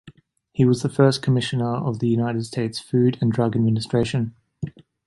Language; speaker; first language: English; native; English